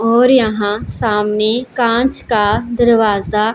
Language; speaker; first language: Hindi; non-native, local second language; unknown